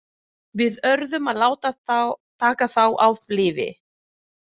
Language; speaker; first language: Icelandic; non-native, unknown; Filipino